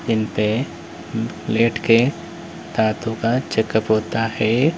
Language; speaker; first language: Hindi; native; Hindi